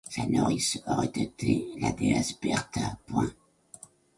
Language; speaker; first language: French; non-native, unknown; English